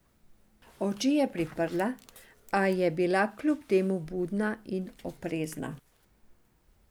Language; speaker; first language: Slovenian; non-native, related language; Serbian